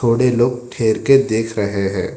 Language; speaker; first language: Hindi; non-native, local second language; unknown